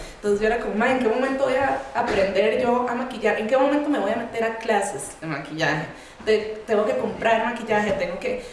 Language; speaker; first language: Spanish; native; Spanish